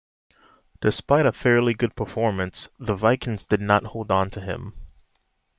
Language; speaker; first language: English; native; English